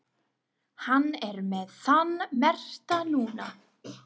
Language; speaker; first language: Icelandic; non-native, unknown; English